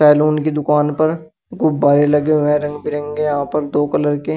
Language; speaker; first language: Hindi; native; Hindi